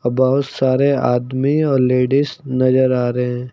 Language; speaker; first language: Hindi; native; Hindi